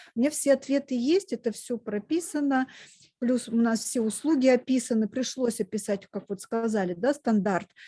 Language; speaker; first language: Russian; native; Russian